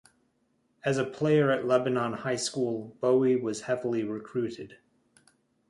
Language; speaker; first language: English; native; English